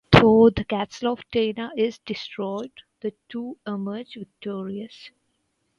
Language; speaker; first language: English; non-native, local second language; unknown